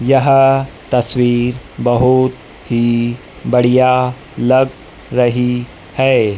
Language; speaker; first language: Hindi; native; Hindi